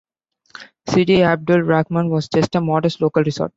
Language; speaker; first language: English; non-native, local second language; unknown